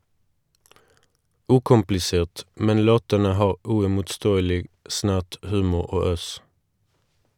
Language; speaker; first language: Norwegian; non-native, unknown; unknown